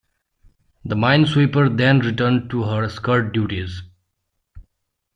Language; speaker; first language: English; native; English